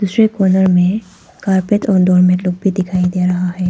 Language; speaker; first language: Hindi; non-native, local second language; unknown